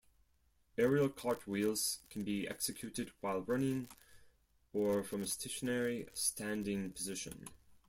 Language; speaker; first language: English; non-native, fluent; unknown